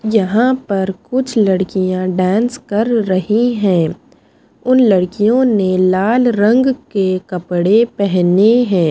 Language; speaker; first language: Hindi; non-native, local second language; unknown